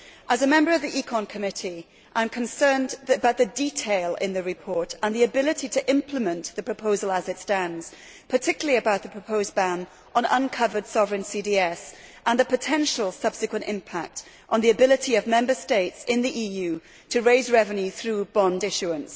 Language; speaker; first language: English; native; English